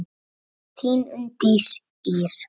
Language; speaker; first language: Icelandic; native; Icelandic